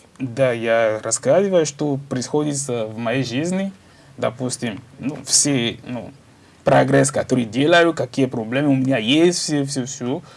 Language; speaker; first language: Russian; non-native, learner; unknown